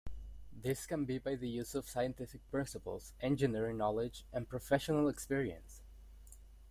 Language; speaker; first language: English; non-native, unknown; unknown